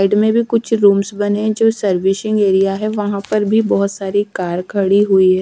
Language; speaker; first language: Hindi; native; Hindi